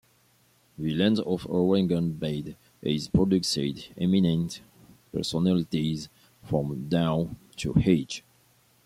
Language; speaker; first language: English; non-native, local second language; French